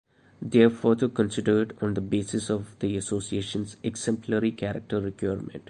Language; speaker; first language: English; non-native, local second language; Malayalam